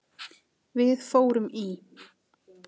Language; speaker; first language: Icelandic; native; Icelandic